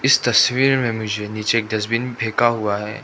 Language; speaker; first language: Hindi; non-native, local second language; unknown